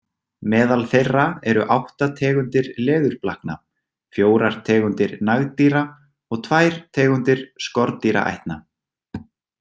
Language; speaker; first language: Icelandic; native; Icelandic